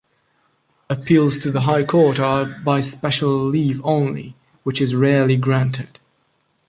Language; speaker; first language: English; non-native, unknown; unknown